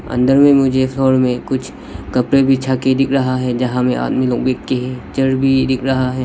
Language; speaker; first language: Hindi; non-native, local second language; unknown